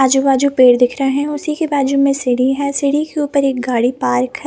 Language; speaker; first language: Hindi; non-native, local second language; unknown